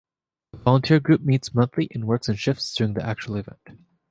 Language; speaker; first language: English; native; English